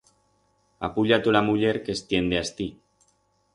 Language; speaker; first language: Aragonese; non-native, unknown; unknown